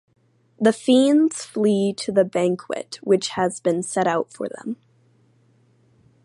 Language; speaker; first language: English; native; English